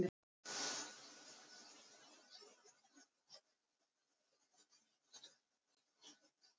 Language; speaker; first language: Icelandic; non-native, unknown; Russian